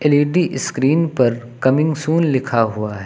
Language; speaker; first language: Hindi; native; Hindi